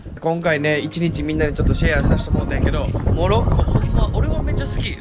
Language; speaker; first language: Japanese; native; Japanese